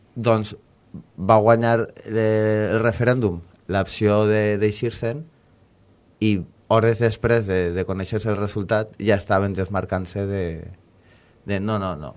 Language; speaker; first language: Catalan; native; Catalan